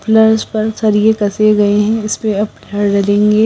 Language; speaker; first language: Hindi; non-native, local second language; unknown